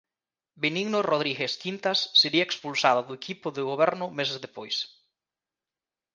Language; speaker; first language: Galician; native; Galician